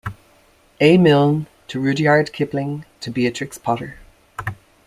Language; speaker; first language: English; native; English